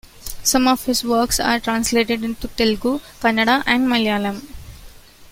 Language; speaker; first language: English; non-native, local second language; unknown